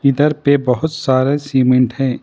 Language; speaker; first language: Hindi; non-native, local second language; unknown